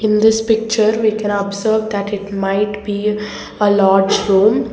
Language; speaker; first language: English; non-native, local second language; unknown